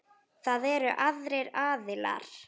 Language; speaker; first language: Icelandic; native; Icelandic